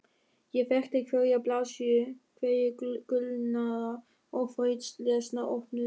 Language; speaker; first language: Icelandic; non-native, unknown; German